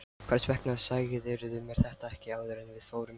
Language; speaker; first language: Icelandic; non-native, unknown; Lithuanian